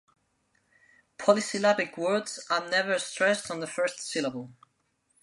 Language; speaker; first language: English; non-native, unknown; Spanish